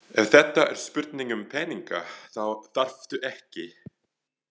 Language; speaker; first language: Icelandic; non-native, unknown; French